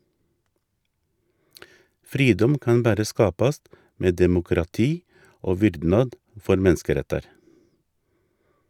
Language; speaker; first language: Norwegian; native; Norwegian